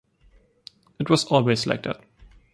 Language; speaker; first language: English; non-native, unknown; German